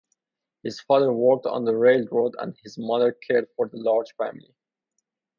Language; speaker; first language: English; non-native, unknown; Persian